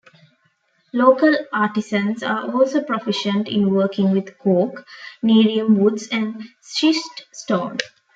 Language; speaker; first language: English; non-native, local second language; Tamil